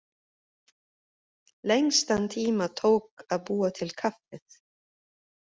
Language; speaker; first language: Icelandic; non-native, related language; Swedish